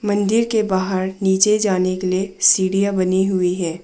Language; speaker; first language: Hindi; non-native, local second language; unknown